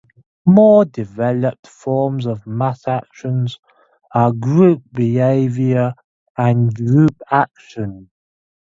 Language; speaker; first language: English; native; English